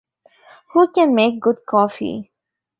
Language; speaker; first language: English; non-native, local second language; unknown